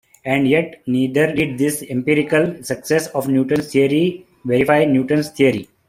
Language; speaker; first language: English; non-native, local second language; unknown